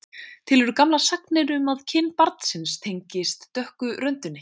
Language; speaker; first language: Icelandic; native; Icelandic